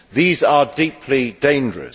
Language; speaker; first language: English; native; English